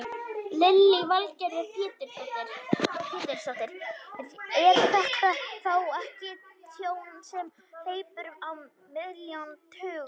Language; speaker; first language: Icelandic; native; Icelandic